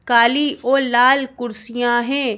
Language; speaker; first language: Hindi; native; Hindi